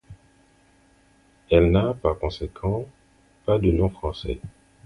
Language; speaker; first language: French; non-native, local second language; Haitian Creole